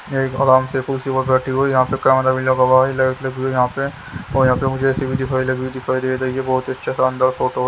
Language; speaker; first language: Hindi; native; Hindi